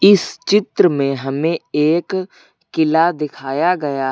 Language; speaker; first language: Hindi; native; Hindi